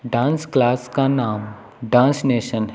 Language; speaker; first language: Hindi; native; Hindi